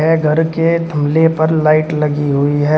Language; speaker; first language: Hindi; native; Hindi